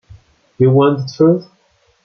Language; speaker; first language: English; non-native, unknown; Spanish